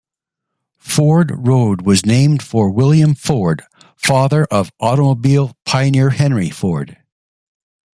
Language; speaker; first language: English; native; English